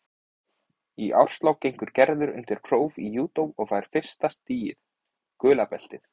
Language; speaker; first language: Icelandic; native; Icelandic